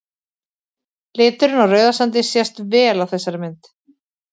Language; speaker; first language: Icelandic; native; Icelandic